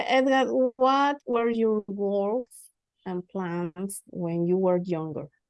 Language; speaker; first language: English; non-native, learner; Spanish